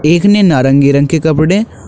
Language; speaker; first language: Hindi; native; Hindi